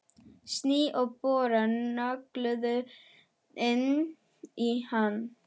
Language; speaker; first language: Icelandic; non-native, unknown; German